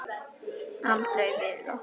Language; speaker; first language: Icelandic; native; Icelandic